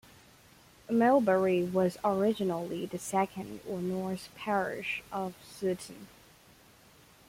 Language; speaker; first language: English; non-native, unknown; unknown